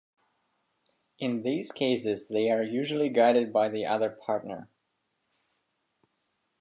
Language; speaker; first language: English; non-native, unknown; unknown